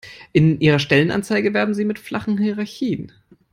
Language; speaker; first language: English; non-native, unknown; German